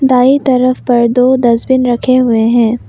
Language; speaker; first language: Hindi; non-native, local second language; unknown